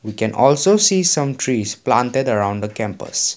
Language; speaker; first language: English; non-native, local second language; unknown